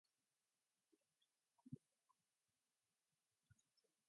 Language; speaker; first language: English; non-native, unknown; Mongolian